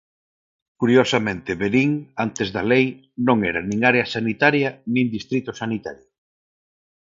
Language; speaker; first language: Galician; non-native, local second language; Spanish